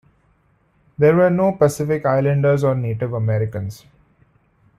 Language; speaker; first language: English; non-native, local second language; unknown